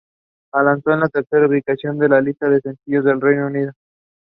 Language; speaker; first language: English; non-native, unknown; Spanish